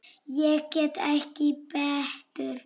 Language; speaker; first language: Icelandic; non-native, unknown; Polish